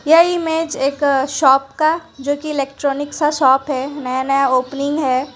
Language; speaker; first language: Hindi; non-native, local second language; Gujarati